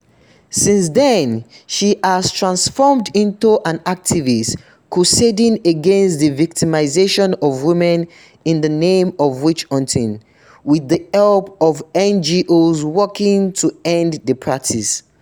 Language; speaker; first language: English; non-native, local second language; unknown